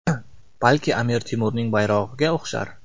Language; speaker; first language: Uzbek; non-native, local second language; Kara-Kalpak